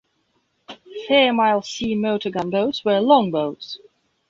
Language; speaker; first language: English; non-native, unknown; Belarusian